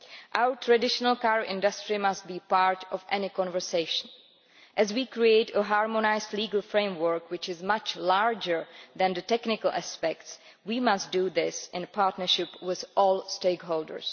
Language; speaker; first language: English; non-native, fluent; Czech